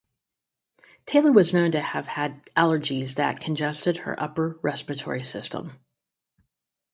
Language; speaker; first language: English; native; English